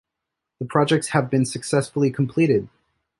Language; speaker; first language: English; native; English